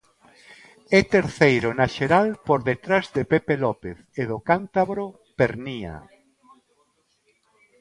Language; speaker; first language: Galician; non-native, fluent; Spanish